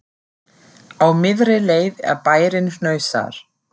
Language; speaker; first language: Icelandic; non-native, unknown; German